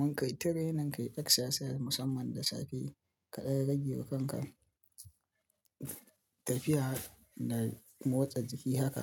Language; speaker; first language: Hausa; native; Hausa